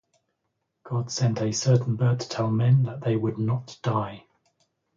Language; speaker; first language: English; native; English